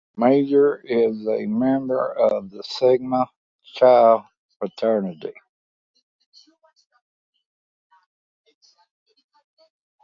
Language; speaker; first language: English; native; English